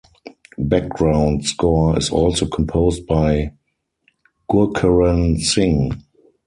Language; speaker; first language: English; non-native, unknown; German